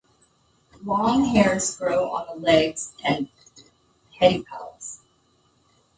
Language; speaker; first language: English; native; English